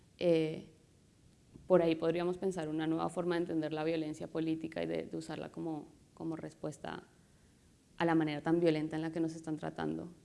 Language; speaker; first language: Spanish; native; Spanish